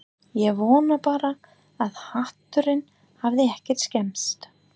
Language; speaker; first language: Icelandic; non-native, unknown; English